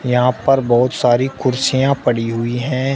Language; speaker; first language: Hindi; native; Hindi